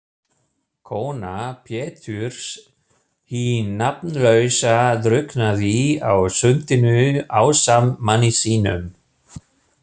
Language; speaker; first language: Icelandic; non-native, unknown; German